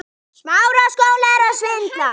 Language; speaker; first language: Icelandic; native; Icelandic